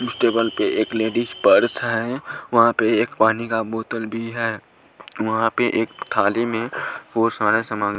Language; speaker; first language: Hindi; non-native, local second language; Punjabi